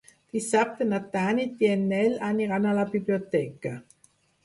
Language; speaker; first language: Catalan; non-native, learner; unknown